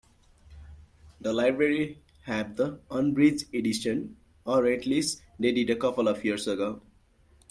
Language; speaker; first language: English; non-native, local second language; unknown